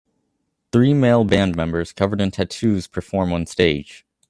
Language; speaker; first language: English; native; English